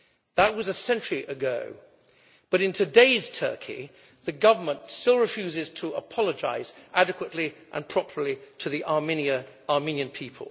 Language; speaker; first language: English; native; English